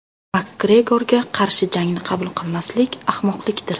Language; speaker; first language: Uzbek; native; Uzbek